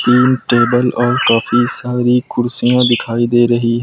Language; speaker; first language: Hindi; native; Hindi